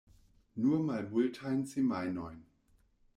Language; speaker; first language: Esperanto; non-native, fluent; German